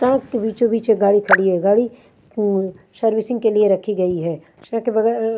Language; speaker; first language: Hindi; non-native, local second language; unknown